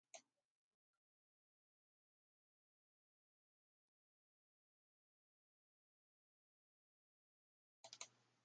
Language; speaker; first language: English; native; English